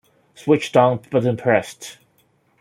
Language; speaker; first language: English; non-native, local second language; Cantonese